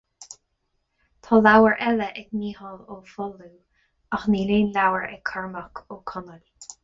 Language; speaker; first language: Irish; non-native, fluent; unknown